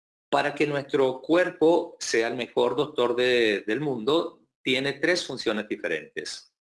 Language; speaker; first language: Spanish; native; Spanish